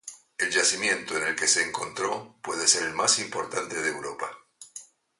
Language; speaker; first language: Spanish; native; Spanish